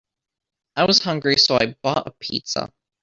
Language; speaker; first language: English; native; English